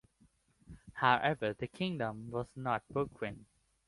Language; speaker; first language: English; non-native, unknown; Thai